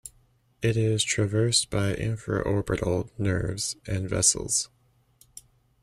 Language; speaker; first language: English; native; English